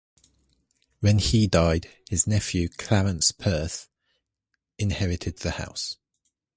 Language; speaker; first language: English; native; English